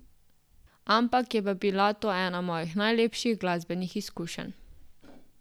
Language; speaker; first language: Slovenian; native; Slovenian